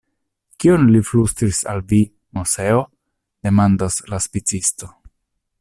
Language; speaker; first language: Esperanto; non-native, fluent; Italian